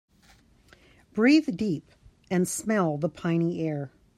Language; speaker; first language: English; native; English